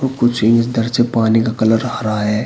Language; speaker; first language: Hindi; native; Hindi